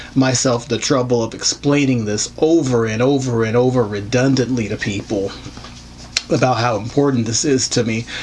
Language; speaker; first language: English; native; English